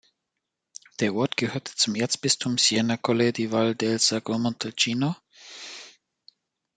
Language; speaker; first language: German; native; German